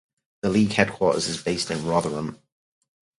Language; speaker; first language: English; native; English